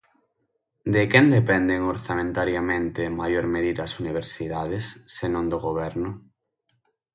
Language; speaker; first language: Galician; native; Galician